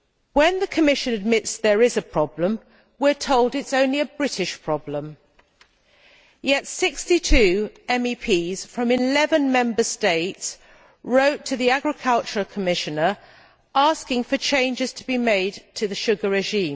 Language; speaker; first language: English; native; English